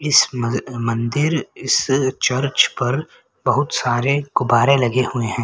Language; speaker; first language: Hindi; native; Hindi